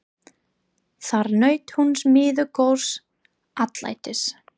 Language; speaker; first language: Icelandic; non-native, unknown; English